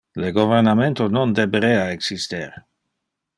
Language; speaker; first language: Interlingua; non-native, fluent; Dutch